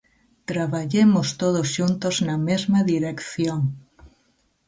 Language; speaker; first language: Galician; native; Galician